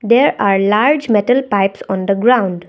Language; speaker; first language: English; non-native, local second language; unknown